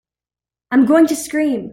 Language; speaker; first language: English; native; English